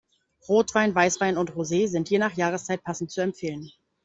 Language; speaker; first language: German; native; German